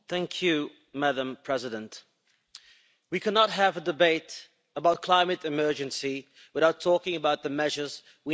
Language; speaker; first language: English; non-native, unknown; Dutch